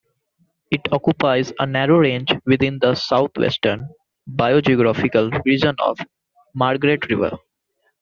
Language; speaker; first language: English; native; English